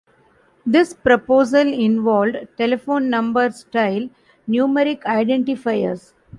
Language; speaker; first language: English; non-native, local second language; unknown